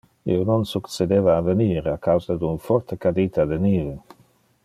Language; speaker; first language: Interlingua; non-native, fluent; Dutch